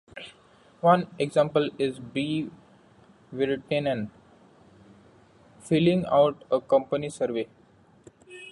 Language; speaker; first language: English; non-native, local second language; Marathi